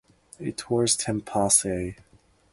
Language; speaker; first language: English; non-native, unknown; Japanese